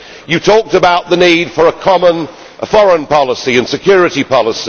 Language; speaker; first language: English; native; English